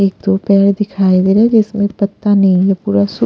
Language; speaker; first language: Hindi; non-native, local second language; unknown